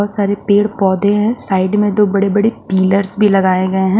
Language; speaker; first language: Hindi; native; Hindi